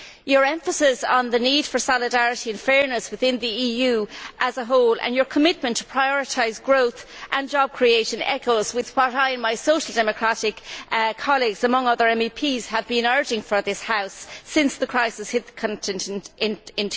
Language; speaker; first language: English; native; English